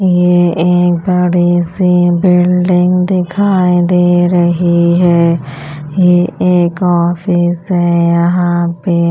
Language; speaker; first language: Hindi; non-native, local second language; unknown